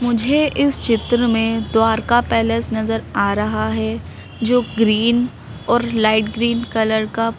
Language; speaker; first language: Hindi; native; Hindi